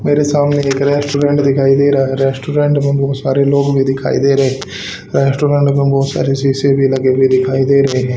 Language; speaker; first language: Hindi; native; Hindi